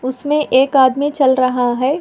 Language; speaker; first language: Hindi; non-native, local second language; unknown